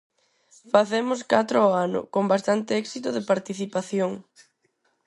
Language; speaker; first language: Galician; non-native, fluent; Spanish